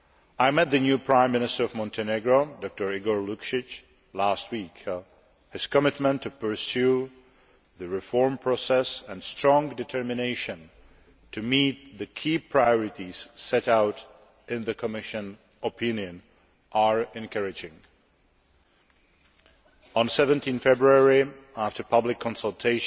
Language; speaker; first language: English; non-native, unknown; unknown